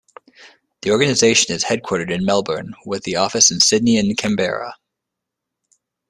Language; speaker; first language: English; native; English